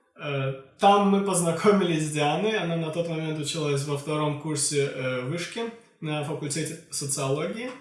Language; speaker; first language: Russian; non-native, local second language; Azerbaijani